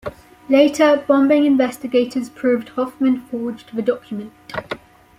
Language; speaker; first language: English; native; English